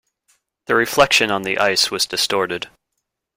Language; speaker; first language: English; native; English